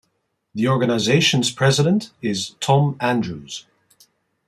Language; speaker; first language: English; non-native, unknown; Dutch